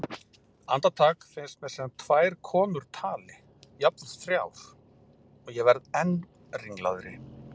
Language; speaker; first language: Icelandic; native; Icelandic